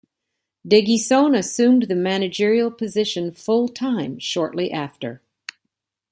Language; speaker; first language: English; native; English